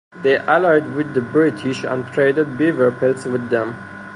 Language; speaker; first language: English; non-native, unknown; Persian